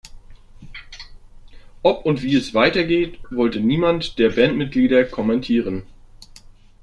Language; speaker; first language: German; native; German